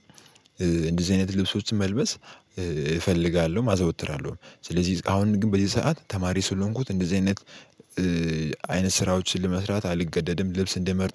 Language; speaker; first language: Amharic; native; Amharic